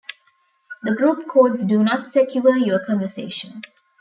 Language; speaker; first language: English; non-native, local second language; Tamil